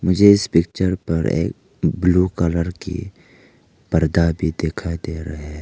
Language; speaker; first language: Hindi; early bilingual, other home language; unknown